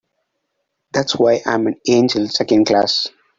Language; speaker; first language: English; non-native, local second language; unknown